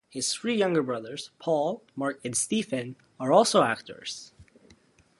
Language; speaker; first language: English; native; English